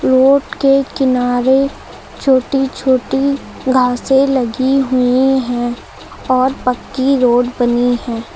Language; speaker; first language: Hindi; native; Hindi